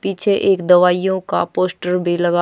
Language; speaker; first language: Hindi; native; Hindi